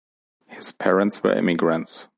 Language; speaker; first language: English; non-native, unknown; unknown